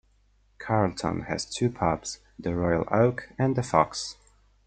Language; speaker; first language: English; non-native, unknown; Polish